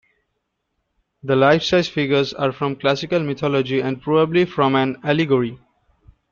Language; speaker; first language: English; non-native, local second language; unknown